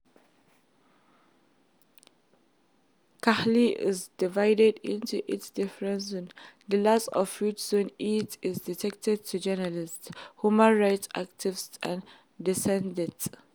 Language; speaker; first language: English; non-native, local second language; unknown